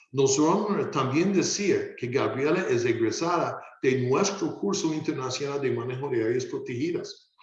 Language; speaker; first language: Spanish; non-native, fluent; English